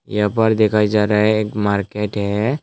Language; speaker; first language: Hindi; non-native, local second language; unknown